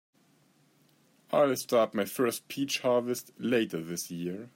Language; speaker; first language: English; native; English